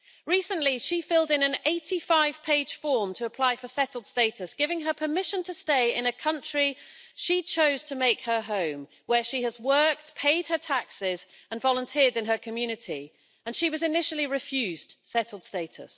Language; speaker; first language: English; native; English